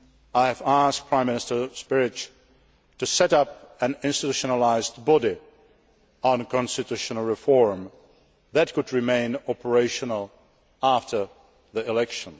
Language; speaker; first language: English; non-native, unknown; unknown